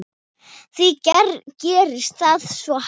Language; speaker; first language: Icelandic; non-native, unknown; Thai